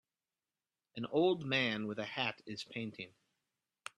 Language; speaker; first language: English; native; English